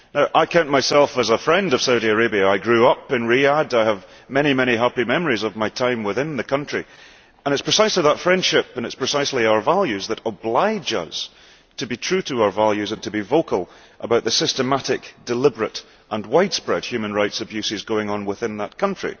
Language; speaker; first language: English; early bilingual, heritage; English